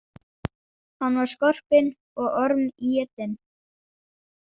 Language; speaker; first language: Icelandic; non-native, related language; Danish